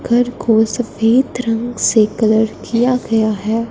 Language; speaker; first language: Hindi; non-native, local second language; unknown